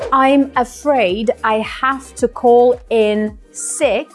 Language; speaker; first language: English; non-native, fluent; Russian